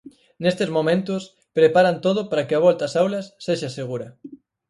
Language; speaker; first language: Galician; native; Galician